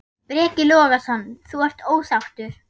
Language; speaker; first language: Icelandic; non-native, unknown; German